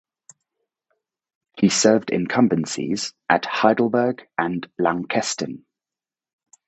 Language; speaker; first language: English; native; English